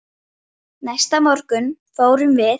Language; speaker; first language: Icelandic; native; Icelandic